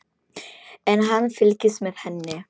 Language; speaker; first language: Icelandic; non-native, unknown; Polish